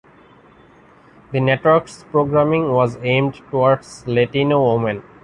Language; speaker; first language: English; non-native, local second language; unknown